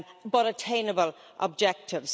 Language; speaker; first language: English; native; English